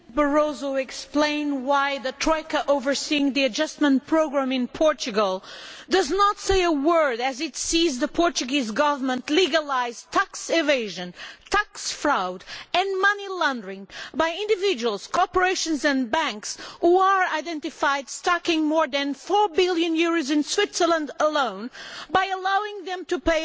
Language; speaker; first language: English; non-native, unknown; Portuguese